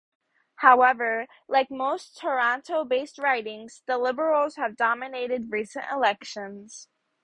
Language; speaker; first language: English; native; English